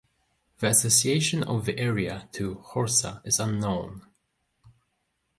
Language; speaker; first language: English; non-native, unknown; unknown